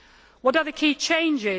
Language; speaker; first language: English; native; English